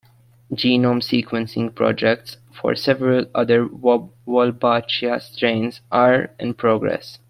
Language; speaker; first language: English; non-native, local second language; Maltese